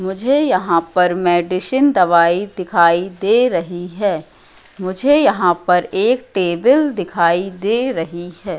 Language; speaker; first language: Hindi; native; Hindi